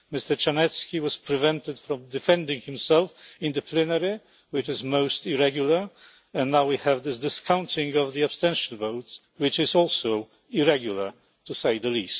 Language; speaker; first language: English; non-native, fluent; Polish